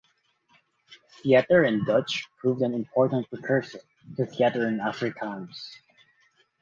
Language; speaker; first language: English; non-native, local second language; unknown